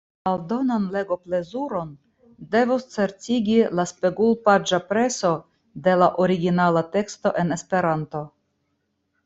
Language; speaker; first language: Esperanto; non-native, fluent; Russian